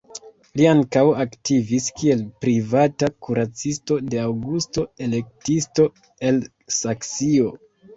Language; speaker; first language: Esperanto; non-native, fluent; Kinyarwanda